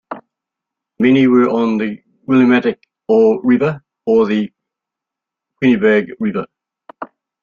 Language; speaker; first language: English; native; English